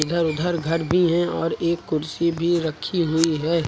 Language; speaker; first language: Hindi; native; Hindi